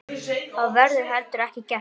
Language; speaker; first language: Icelandic; native; Icelandic